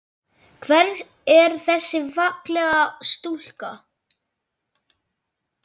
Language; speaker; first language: Icelandic; native; Icelandic